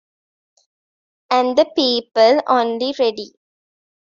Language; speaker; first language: English; non-native, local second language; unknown